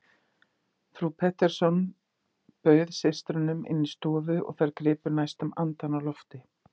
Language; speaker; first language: Icelandic; native; Icelandic